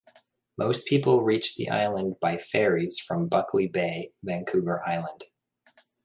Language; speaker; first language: English; native; English